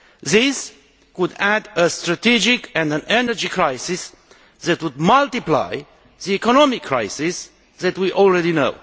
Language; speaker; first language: English; non-native, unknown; Romanian